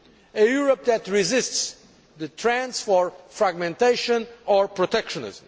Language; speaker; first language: English; non-native, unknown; Portuguese